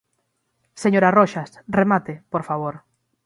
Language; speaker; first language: Galician; native; Galician